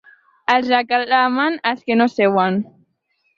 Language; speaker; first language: Catalan; native; Catalan